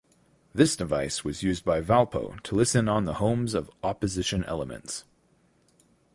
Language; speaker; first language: English; native; English